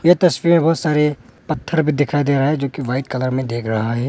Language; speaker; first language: Hindi; non-native, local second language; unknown